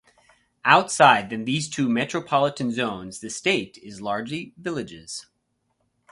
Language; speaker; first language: English; native; English